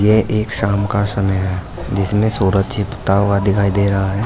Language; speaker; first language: Hindi; native; Hindi